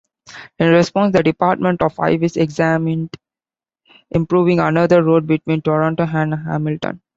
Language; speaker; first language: English; non-native, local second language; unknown